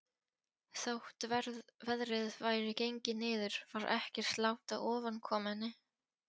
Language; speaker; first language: Icelandic; non-native, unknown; Polish